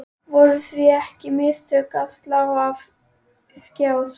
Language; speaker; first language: Icelandic; native; Icelandic